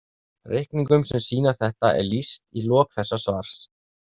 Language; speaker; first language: Icelandic; native; Icelandic